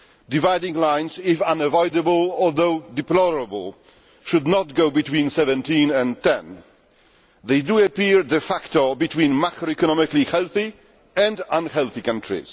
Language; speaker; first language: English; non-native, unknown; Polish